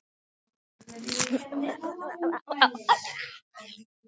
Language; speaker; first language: Icelandic; native; Icelandic